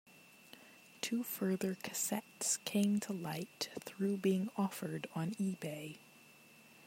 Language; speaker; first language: English; non-native, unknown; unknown